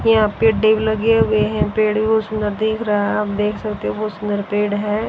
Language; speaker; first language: Hindi; native; Hindi